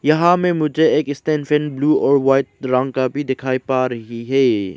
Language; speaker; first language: Hindi; non-native, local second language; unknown